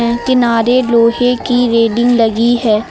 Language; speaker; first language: Hindi; native; Hindi